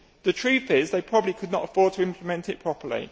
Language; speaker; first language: English; native; English